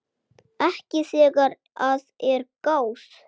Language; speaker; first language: Icelandic; native; Icelandic